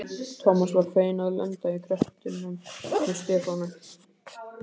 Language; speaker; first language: Icelandic; native; Icelandic